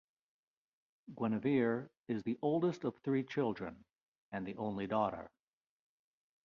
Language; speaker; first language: English; native; English